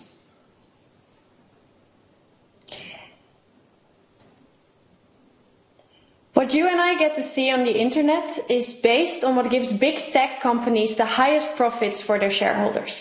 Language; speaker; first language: English; non-native, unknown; Dutch